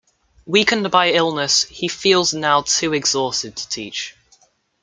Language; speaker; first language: English; native; English